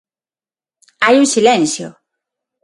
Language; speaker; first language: Galician; non-native, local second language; Spanish